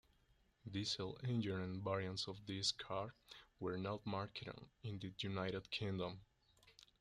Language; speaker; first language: English; non-native, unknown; Spanish